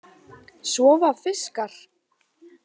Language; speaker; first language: Icelandic; non-native, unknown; Polish